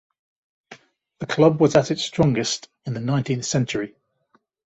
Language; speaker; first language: English; native; English